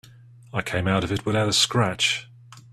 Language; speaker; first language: English; native; English